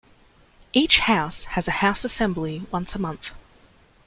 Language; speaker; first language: English; native; English